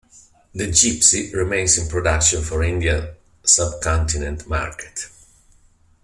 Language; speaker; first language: English; non-native, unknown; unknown